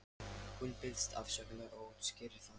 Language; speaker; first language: Icelandic; non-native, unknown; Lithuanian